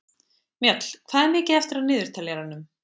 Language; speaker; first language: Icelandic; native; Icelandic